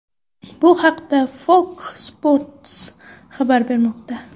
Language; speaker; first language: Uzbek; non-native, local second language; Kara-Kalpak